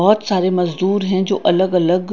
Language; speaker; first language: Hindi; non-native, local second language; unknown